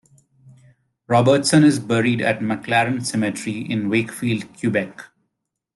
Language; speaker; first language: English; non-native, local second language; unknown